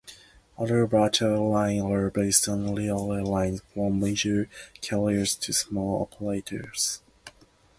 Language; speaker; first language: English; non-native, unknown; Japanese